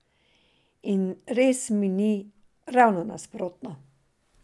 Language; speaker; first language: Slovenian; non-native, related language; Serbian